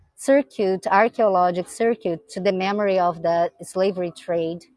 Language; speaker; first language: English; non-native, fluent; Portuguese